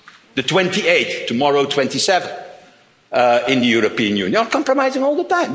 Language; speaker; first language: English; non-native, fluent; Dutch